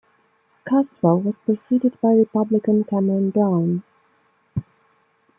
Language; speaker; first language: English; non-native, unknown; Russian